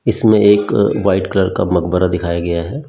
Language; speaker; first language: Hindi; native; Hindi